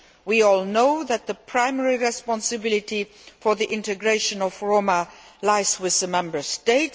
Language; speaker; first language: English; non-native, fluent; Luxembourgish